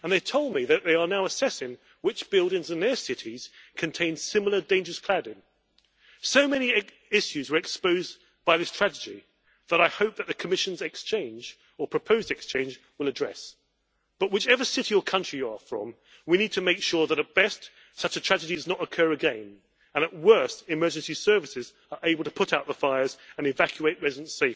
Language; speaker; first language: English; native; English